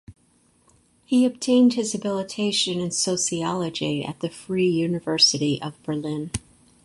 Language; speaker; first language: English; native; English